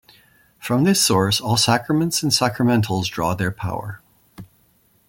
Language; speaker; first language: English; native; English